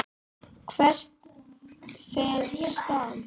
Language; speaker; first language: Icelandic; native; Icelandic